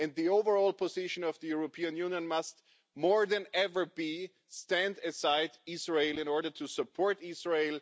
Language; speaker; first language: English; non-native, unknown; German